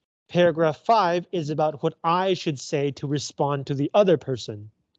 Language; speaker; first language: English; native; English